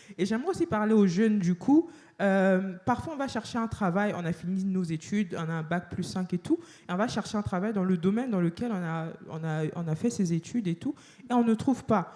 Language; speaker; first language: French; non-native, local second language; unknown